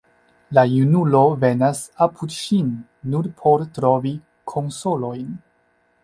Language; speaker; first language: Esperanto; non-native, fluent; Chinese